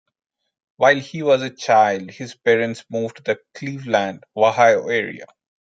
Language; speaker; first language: English; non-native, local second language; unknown